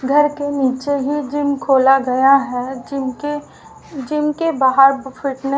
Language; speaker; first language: Hindi; native; Hindi